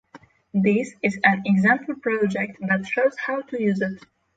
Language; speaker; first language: English; non-native, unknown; Polish